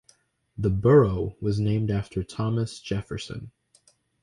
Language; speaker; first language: English; native; English